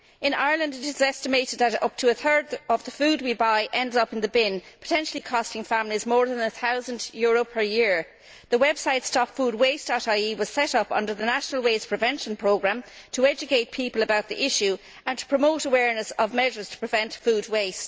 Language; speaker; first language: English; native; English